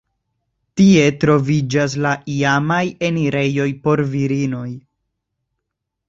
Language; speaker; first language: Esperanto; non-native, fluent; Spanish